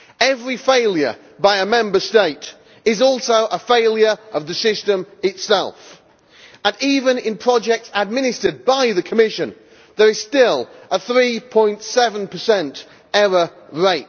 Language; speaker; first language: English; native; English